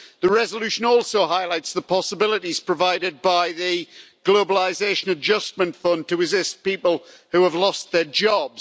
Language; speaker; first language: English; native; English